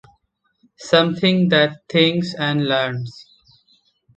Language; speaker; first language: English; non-native, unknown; Bangla